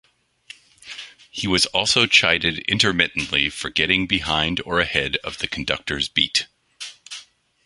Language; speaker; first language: English; non-native, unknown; French